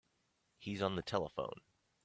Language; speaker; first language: English; native; English